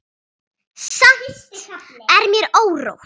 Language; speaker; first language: Icelandic; native; Icelandic